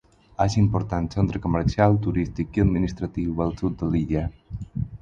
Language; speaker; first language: Catalan; non-native, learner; Spanish